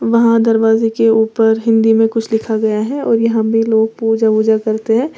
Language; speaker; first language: Hindi; native; Hindi